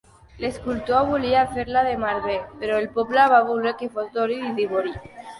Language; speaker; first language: Catalan; non-native, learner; Spanish